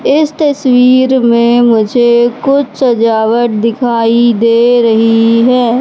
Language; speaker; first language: Hindi; native; Hindi